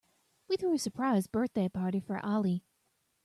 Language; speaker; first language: English; native; English